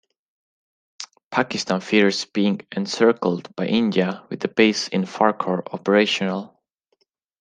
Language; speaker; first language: English; non-native, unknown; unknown